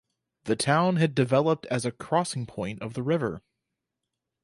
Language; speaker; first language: English; native; English